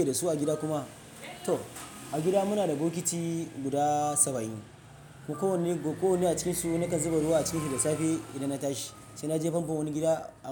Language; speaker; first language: Hausa; non-native, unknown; Yoruba